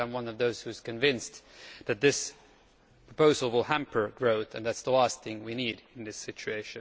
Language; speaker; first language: English; non-native, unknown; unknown